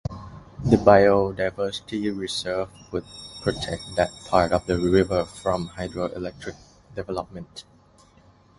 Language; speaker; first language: English; non-native, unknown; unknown